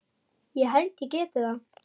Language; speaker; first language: Icelandic; non-native, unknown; German